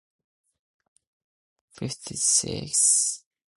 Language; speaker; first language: English; non-native, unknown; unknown